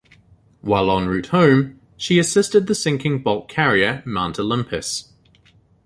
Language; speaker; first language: English; native; English